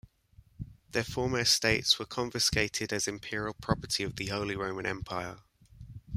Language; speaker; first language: English; native; English